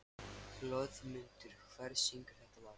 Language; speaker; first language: Icelandic; non-native, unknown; Lithuanian